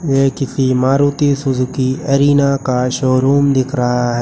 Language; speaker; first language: Hindi; native; Hindi